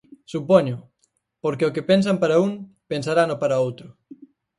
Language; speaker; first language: Galician; native; Galician